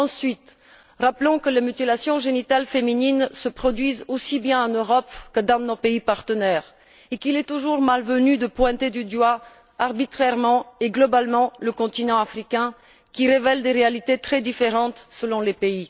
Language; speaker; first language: French; non-native, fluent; Bulgarian